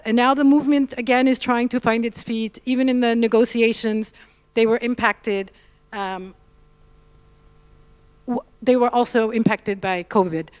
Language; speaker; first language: English; non-native, local second language; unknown